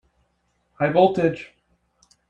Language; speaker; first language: English; native; English